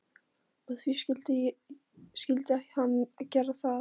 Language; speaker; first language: Icelandic; non-native, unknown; Polish